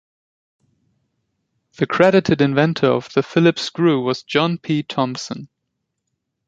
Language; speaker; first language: English; non-native, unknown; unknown